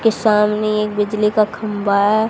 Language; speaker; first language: Hindi; native; Hindi